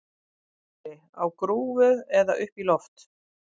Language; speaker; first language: Icelandic; native; Icelandic